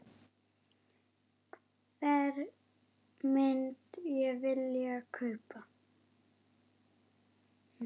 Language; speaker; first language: Icelandic; native; Icelandic